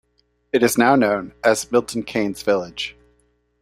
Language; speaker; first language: English; native; English